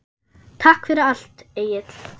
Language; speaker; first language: Icelandic; non-native, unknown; German